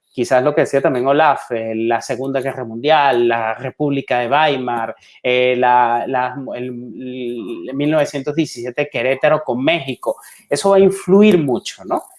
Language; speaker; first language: Spanish; native; Spanish